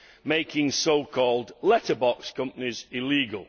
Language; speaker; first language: English; native; English